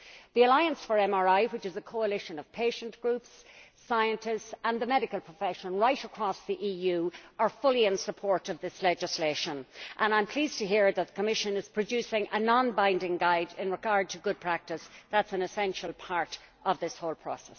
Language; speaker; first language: English; native; English